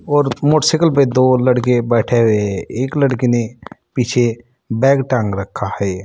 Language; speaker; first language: Hindi; native; Hindi